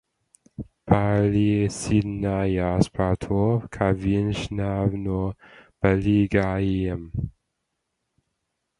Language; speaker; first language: Latvian; early bilingual, heritage; Latvian